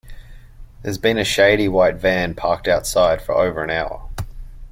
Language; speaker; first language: English; native; English